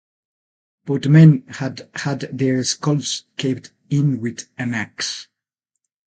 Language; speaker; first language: English; non-native, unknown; Spanish